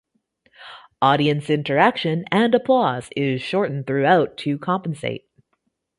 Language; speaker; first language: English; native; English